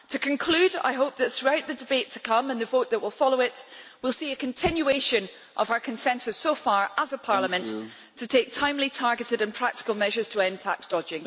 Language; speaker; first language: English; native; English